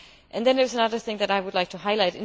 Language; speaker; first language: English; non-native, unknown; German